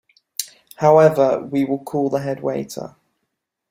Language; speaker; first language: English; native; English